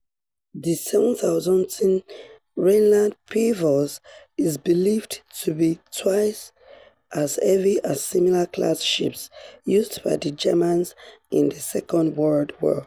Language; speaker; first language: English; non-native, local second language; Yoruba